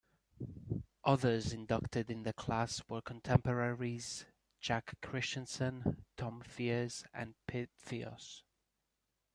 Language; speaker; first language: English; native; English